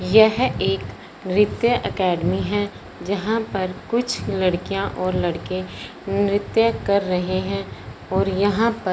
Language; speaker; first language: Hindi; non-native, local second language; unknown